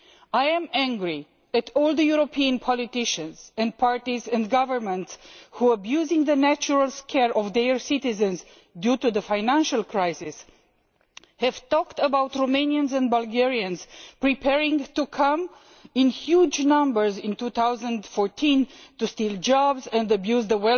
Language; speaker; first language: English; non-native, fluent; Romanian